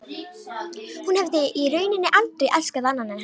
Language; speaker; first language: Icelandic; non-native, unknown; Romanian